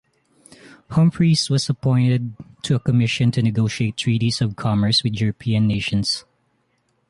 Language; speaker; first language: English; non-native, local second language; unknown